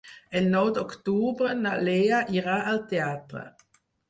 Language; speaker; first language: Catalan; non-native, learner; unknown